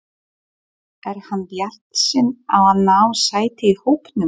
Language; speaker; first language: Icelandic; non-native, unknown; Polish